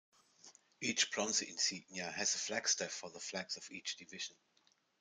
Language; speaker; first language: English; non-native, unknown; German